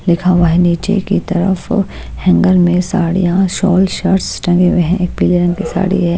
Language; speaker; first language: Hindi; native; Hindi